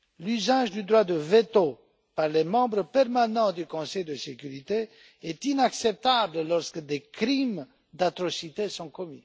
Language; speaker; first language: French; non-native, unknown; Romanian